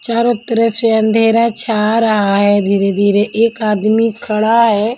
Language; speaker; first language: Hindi; non-native, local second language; Punjabi